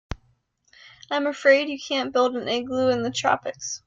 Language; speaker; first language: English; native; English